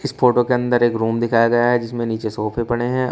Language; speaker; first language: Hindi; native; Hindi